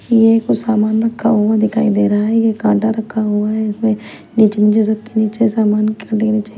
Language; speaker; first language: Hindi; non-native, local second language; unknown